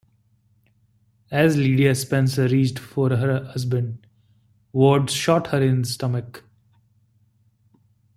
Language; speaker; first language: English; non-native, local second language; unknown